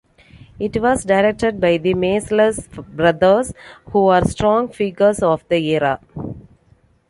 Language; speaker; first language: English; non-native, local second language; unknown